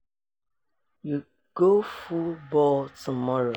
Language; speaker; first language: English; non-native, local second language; Yoruba